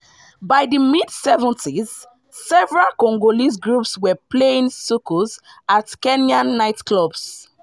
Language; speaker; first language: English; non-native, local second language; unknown